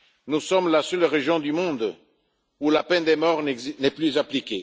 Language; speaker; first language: French; non-native, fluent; Italian